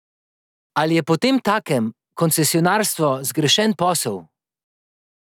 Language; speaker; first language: Slovenian; native; Slovenian